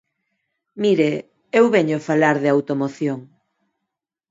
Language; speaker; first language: Galician; non-native, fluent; Spanish